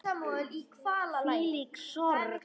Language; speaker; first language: Icelandic; non-native, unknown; Polish